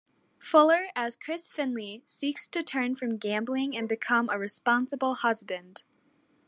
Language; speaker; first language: English; native; English